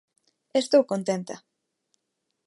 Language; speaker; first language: Galician; non-native, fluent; Spanish